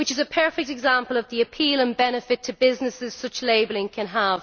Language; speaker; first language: English; native; English